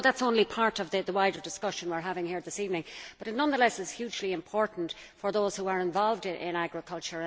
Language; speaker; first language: English; native; English